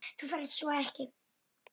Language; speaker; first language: Icelandic; non-native, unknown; Polish